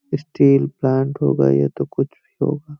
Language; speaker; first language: Hindi; native; Hindi